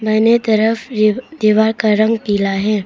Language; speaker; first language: Hindi; non-native, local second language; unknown